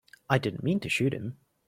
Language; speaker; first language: English; native; English